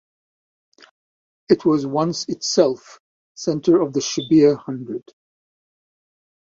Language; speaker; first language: English; native; English